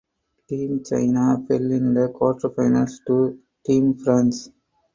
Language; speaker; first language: English; non-native, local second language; Tamil